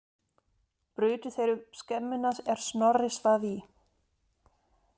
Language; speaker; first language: Icelandic; non-native, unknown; German